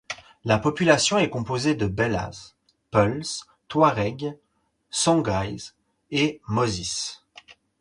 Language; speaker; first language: French; native; French